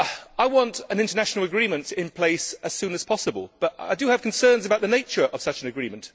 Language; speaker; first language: English; native; English